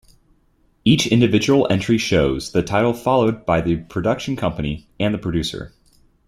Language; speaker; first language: English; native; English